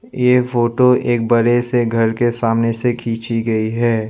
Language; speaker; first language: Hindi; non-native, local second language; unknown